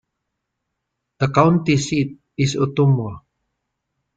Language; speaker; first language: English; non-native, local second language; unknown